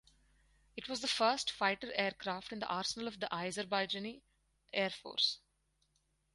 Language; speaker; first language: English; non-native, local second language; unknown